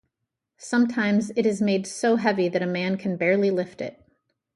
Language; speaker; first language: English; native; English